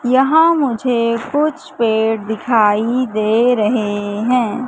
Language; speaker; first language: Hindi; native; Hindi